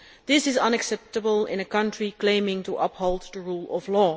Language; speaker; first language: English; non-native, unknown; Dutch